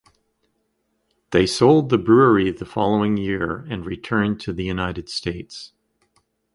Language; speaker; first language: English; native; English